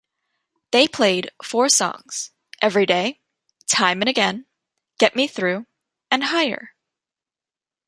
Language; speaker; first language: English; native; English